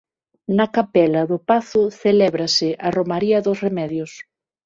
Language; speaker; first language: Galician; non-native, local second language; Spanish